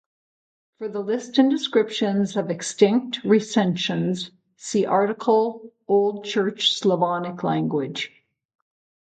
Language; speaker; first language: English; native; English